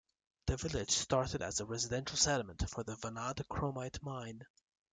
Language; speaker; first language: English; native; English